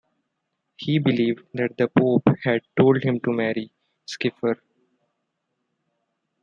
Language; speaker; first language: English; non-native, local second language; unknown